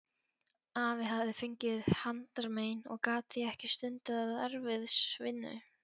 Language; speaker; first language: Icelandic; non-native, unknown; Polish